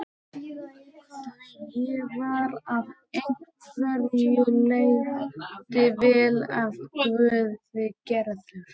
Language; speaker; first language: Icelandic; native; Icelandic